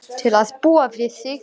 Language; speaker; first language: Icelandic; non-native, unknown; Romanian